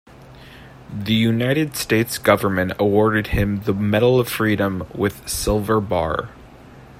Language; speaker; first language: English; native; English